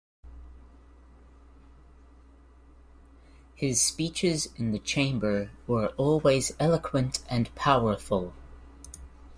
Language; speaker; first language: English; native; English